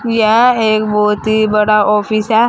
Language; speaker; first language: Hindi; native; Hindi